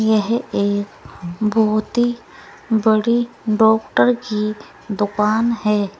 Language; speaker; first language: Hindi; native; Hindi